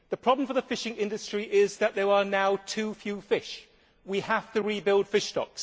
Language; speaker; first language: English; native; English